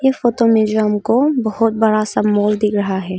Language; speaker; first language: Hindi; non-native, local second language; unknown